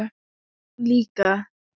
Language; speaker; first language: Icelandic; non-native, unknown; Thai